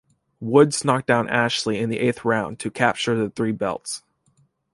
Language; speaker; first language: English; native; English